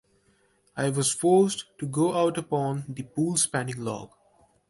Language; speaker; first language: English; non-native, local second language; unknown